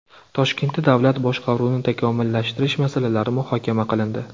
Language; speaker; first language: Uzbek; native; Uzbek